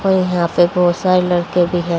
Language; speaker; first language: Hindi; native; Hindi